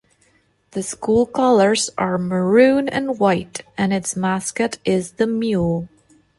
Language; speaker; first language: English; non-native, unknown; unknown